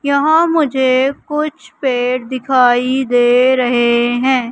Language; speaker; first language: Hindi; native; Hindi